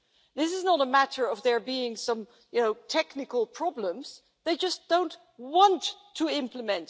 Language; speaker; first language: English; non-native, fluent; Dutch